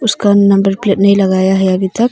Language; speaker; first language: Hindi; non-native, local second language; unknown